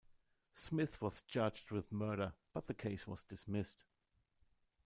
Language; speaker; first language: English; non-native, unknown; German